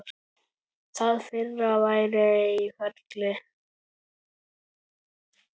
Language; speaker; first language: Icelandic; native; Icelandic